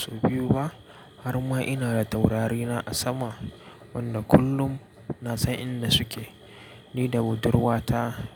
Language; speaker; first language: Hausa; native; Hausa